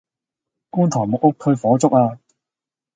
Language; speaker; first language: Cantonese; native; Cantonese